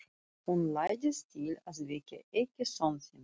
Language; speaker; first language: Icelandic; non-native, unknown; Russian